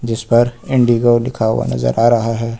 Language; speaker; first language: Hindi; native; Hindi